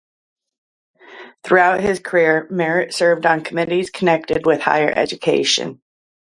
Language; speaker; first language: English; non-native, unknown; Dutch